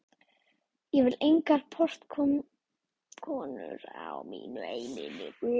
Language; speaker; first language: Icelandic; native; Icelandic